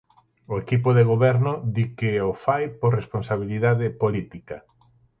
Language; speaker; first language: Galician; native; Galician